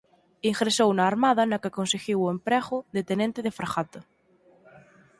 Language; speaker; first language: Galician; native; Galician